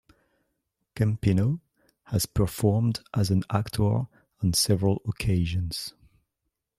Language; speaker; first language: English; non-native, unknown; French